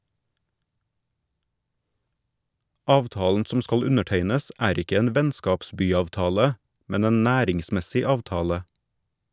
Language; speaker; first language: Norwegian; native; Norwegian